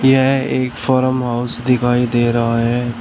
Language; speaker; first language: Hindi; native; Hindi